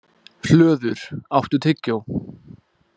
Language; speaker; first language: Icelandic; native; Icelandic